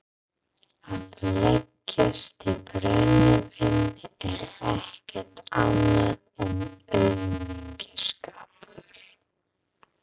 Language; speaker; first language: Icelandic; non-native, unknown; English